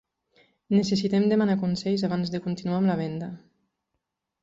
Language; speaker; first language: Catalan; non-native, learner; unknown